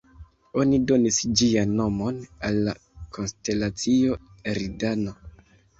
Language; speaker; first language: Esperanto; non-native, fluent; Kinyarwanda